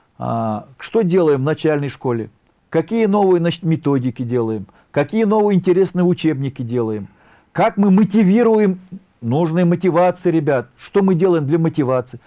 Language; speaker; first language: Russian; non-native, local second language; Tatar